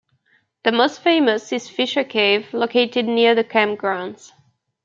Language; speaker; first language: English; native; English